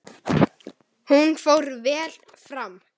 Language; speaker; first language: Icelandic; native; Icelandic